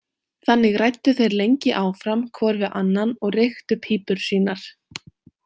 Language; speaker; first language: Icelandic; native; Icelandic